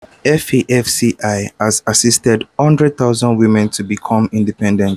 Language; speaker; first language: English; non-native, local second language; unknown